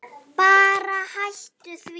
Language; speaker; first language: Icelandic; native; Icelandic